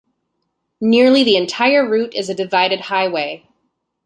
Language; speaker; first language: English; native; English